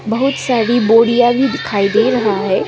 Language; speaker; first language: Hindi; non-native, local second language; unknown